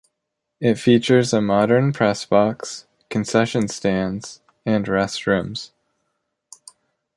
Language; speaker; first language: English; native; English